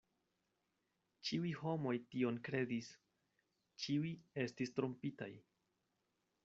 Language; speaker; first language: Esperanto; non-native, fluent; Spanish